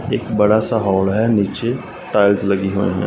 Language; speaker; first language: Hindi; non-native, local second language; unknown